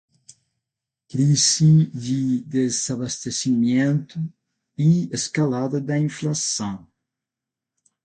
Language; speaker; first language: Portuguese; non-native, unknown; Spanish